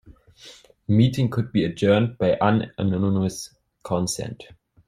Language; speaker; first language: English; non-native, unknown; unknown